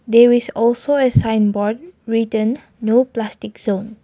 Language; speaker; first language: English; non-native, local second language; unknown